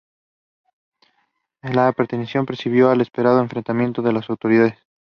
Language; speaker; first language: English; non-native, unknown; Spanish